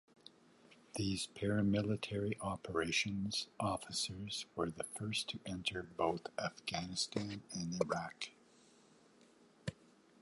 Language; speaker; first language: English; native; English